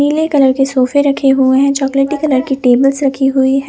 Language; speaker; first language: Hindi; non-native, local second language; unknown